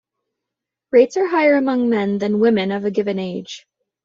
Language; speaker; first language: English; native; English